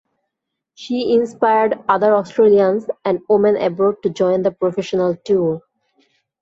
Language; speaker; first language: English; non-native, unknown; Bangla